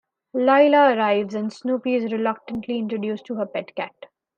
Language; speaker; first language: English; non-native, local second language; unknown